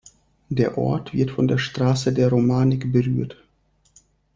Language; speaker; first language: German; non-native, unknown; Russian